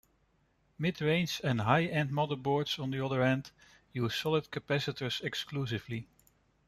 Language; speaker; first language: English; non-native, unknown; Dutch